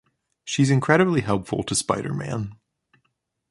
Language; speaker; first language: English; native; English